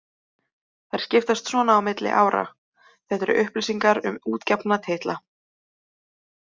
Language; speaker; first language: Icelandic; native; Icelandic